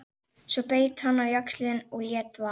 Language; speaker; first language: Icelandic; native; Icelandic